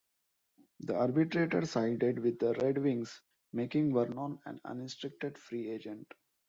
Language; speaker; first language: English; non-native, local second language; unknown